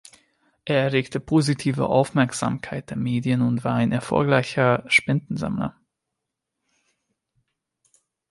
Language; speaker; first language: German; non-native, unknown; Hungarian